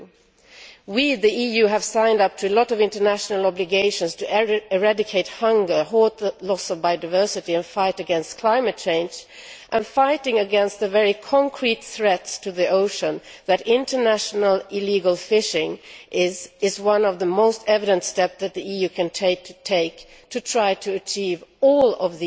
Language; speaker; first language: English; non-native, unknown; Swedish